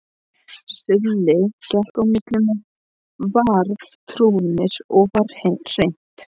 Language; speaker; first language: Icelandic; non-native, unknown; Polish